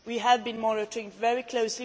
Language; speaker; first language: English; non-native, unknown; Swedish